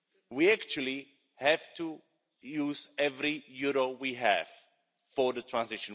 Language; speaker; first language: English; non-native, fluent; Slovak